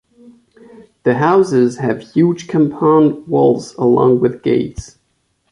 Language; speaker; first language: English; non-native, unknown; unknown